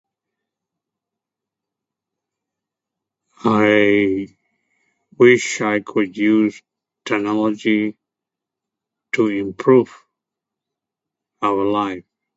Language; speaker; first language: English; non-native, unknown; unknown